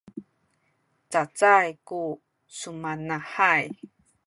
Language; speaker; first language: Sakizaya; native; Sakizaya